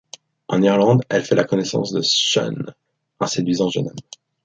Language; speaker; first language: French; native; French